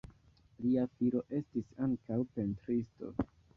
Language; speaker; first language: Esperanto; non-native, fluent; Kinyarwanda